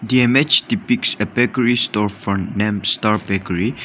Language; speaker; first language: English; non-native, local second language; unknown